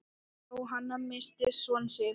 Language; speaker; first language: Icelandic; non-native, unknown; Thai